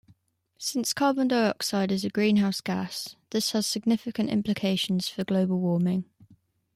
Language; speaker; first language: English; native; English